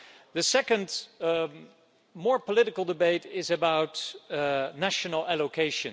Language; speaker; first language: English; non-native, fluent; Dutch